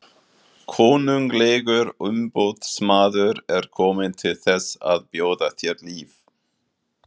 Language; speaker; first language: Icelandic; non-native, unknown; German